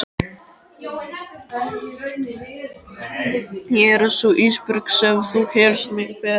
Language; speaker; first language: Icelandic; native; Icelandic